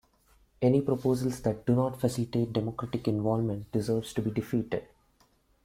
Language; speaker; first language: English; non-native, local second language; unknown